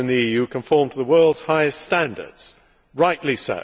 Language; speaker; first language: English; native; English